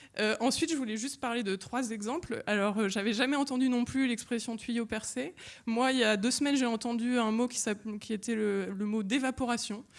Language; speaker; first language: French; native; French